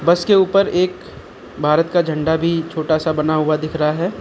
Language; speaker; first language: Hindi; native; Hindi